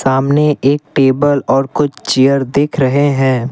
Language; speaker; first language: Hindi; non-native, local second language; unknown